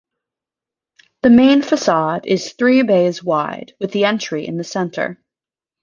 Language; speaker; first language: English; native; English